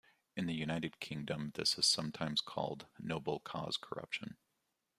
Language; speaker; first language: English; native; English